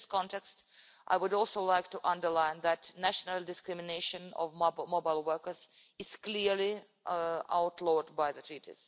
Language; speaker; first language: English; non-native, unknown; Russian